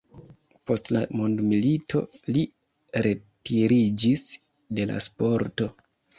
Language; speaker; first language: Esperanto; non-native, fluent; Kinyarwanda